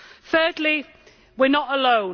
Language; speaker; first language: English; native; English